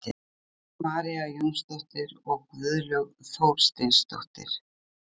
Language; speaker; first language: Icelandic; native; Icelandic